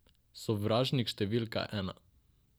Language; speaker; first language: Slovenian; non-native, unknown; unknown